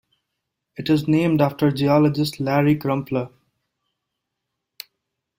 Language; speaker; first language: English; non-native, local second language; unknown